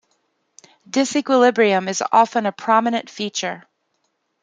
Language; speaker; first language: English; native; English